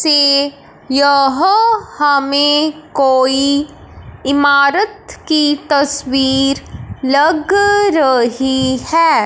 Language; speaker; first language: Hindi; non-native, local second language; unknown